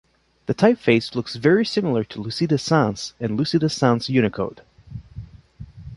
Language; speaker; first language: English; non-native, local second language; French